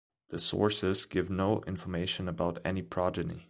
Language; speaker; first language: English; non-native, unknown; German